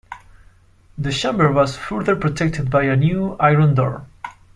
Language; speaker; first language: English; non-native, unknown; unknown